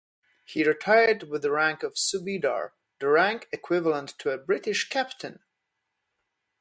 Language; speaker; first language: English; non-native, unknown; Polish